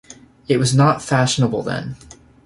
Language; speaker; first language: English; native; English